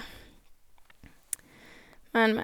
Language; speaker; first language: Norwegian; native; Norwegian